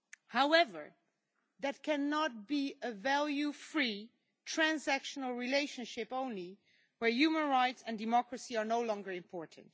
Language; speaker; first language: English; non-native, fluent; Dutch